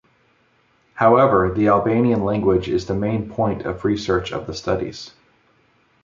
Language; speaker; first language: English; native; English